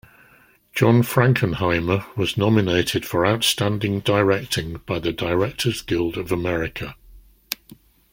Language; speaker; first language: English; native; English